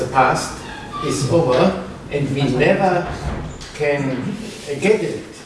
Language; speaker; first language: English; non-native, fluent; German